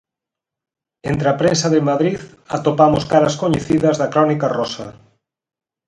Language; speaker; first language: Galician; native; Galician